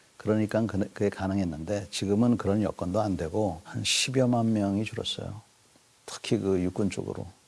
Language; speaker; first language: Korean; native; Korean